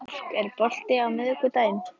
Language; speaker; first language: Icelandic; native; Icelandic